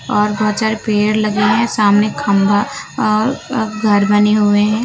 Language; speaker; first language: Hindi; native; Hindi